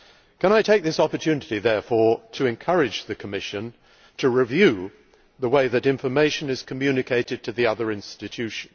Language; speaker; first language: English; native; English